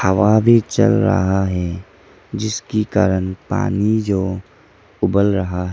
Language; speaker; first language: Hindi; early bilingual, other home language; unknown